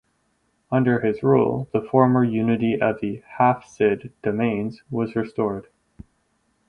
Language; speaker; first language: English; native; English